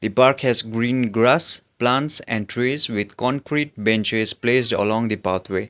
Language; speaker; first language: English; non-native, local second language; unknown